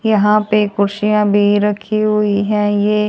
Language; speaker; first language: Hindi; native; Hindi